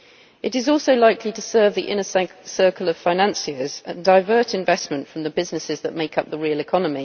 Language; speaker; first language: English; native; English